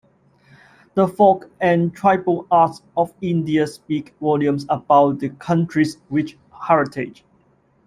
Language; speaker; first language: English; non-native, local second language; Cantonese